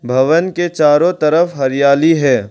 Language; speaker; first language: Hindi; non-native, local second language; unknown